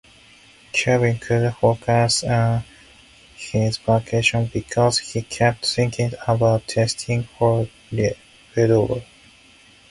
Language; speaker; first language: English; non-native, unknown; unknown